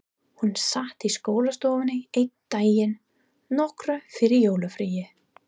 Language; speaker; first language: Icelandic; non-native, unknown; English